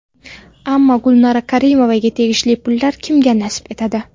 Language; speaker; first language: Uzbek; non-native, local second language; Kara-Kalpak